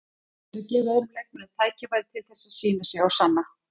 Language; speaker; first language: Icelandic; native; Icelandic